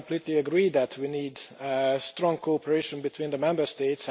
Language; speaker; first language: English; non-native, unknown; Hungarian